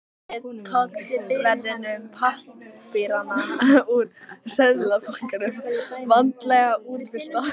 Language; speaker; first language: Icelandic; native; Icelandic